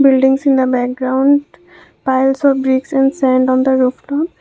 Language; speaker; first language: English; non-native, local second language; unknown